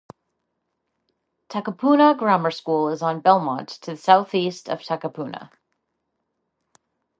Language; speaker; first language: English; native; English